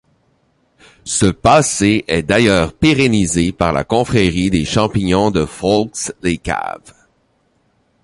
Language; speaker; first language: French; native; French